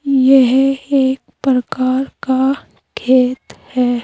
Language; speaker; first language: Hindi; native; Hindi